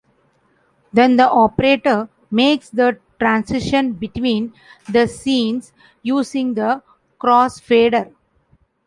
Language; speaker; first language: English; non-native, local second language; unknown